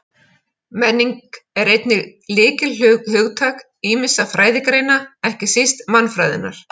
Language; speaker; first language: Icelandic; native; Icelandic